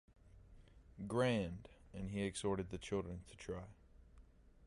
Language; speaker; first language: English; native; English